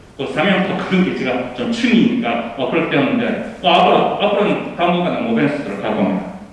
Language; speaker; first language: Korean; early bilingual, heritage; Korean